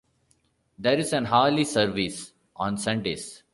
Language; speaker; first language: English; non-native, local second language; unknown